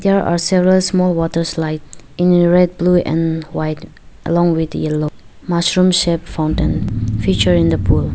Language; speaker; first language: English; non-native, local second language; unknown